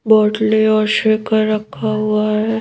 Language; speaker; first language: Hindi; native; Hindi